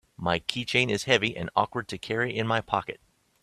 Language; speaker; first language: English; native; English